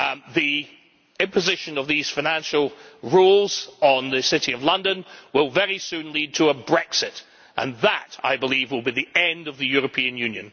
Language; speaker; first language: English; native; English